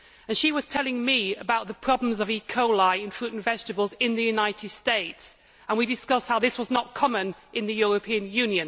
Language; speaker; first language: English; native; English